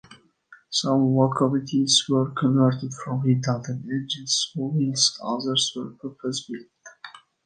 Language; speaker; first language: English; native; English